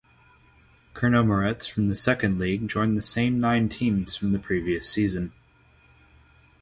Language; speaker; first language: English; native; English